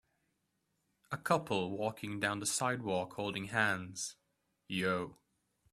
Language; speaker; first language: English; native; English